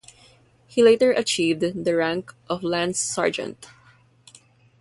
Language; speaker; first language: English; non-native, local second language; Filipino